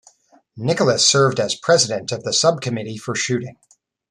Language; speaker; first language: English; native; English